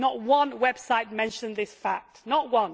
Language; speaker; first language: English; native; English